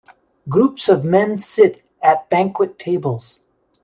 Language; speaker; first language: English; native; English